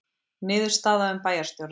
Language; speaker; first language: Icelandic; native; Icelandic